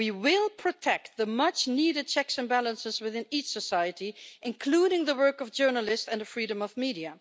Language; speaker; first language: English; non-native, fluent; Dutch